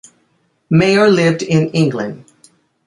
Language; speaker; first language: English; native; English